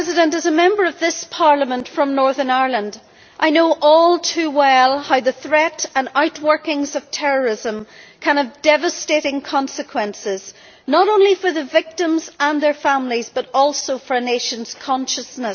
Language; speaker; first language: English; native; English